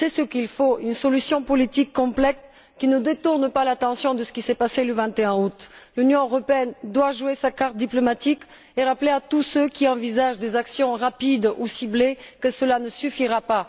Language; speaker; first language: French; non-native, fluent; Bulgarian